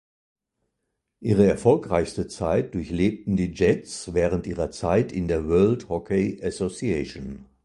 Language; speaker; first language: German; native; German